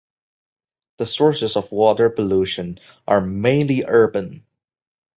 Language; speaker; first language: English; non-native, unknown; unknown